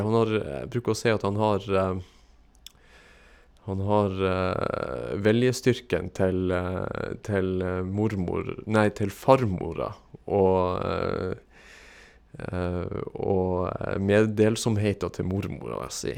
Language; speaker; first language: Norwegian; native; Norwegian